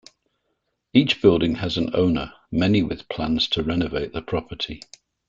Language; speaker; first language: English; native; English